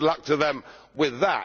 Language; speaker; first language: English; native; English